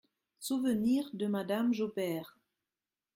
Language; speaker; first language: French; non-native, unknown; German